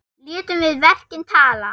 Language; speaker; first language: Icelandic; non-native, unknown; German